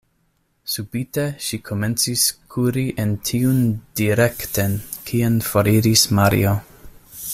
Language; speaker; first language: Esperanto; non-native, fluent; English